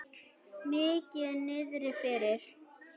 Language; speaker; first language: Icelandic; native; Icelandic